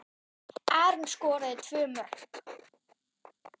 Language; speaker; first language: Icelandic; non-native, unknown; German